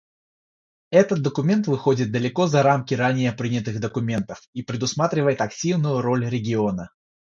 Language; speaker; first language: Russian; non-native, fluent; Georgian